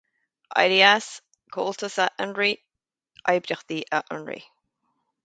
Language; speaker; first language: Irish; native; Irish